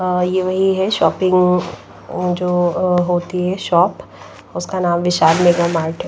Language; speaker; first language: Hindi; non-native, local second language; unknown